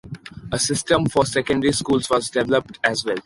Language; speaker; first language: English; non-native, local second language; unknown